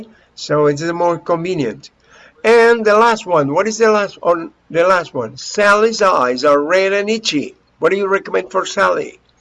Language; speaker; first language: English; non-native, fluent; Spanish